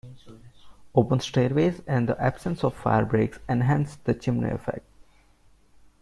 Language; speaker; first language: English; non-native, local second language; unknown